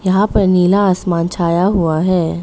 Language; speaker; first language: Hindi; non-native, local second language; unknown